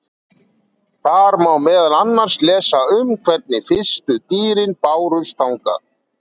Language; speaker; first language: Icelandic; native; Icelandic